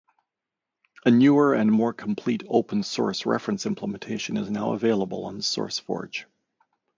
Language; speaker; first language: English; native; English